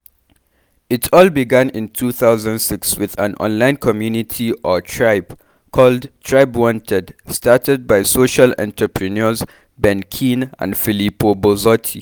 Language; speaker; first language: English; non-native, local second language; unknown